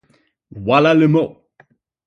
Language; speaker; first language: French; non-native, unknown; English